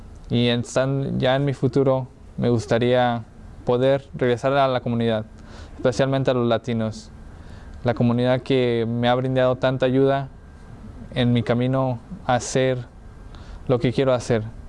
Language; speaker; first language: Spanish; early bilingual, heritage; Spanish